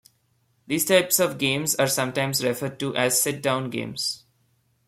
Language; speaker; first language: English; non-native, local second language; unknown